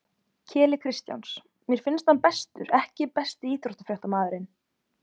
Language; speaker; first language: Icelandic; native; Icelandic